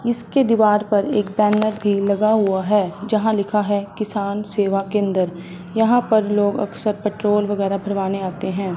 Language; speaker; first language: Hindi; non-native, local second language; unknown